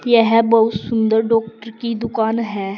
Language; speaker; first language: Hindi; native; Hindi